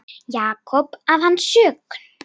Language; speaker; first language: Icelandic; native; Icelandic